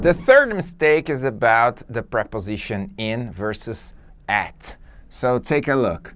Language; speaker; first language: English; non-native, fluent; Portuguese